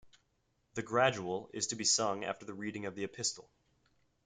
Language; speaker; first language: English; native; English